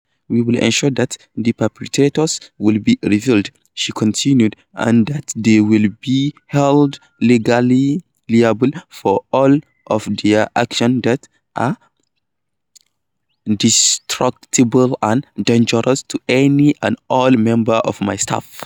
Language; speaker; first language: English; non-native, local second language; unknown